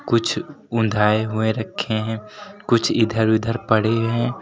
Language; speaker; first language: Hindi; native; Hindi